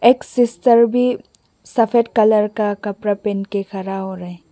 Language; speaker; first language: Hindi; non-native, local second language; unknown